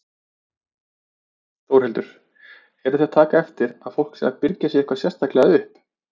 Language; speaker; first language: Icelandic; native; Icelandic